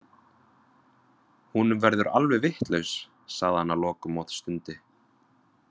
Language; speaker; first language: Icelandic; non-native, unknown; Vietnamese